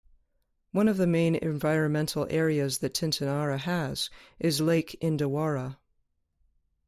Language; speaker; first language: English; native; English